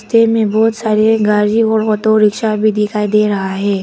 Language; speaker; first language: Hindi; early bilingual, other home language; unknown